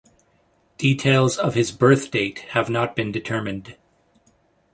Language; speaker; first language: English; native; English